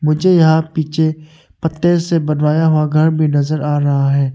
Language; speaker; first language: Hindi; early bilingual, other home language; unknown